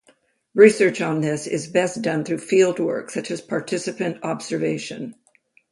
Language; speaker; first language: English; native; English